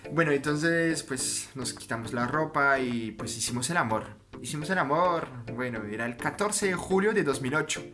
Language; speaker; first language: Spanish; non-native, fluent; French